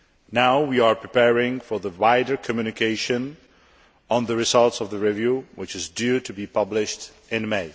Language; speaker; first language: English; non-native, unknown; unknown